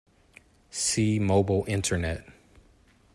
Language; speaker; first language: English; native; English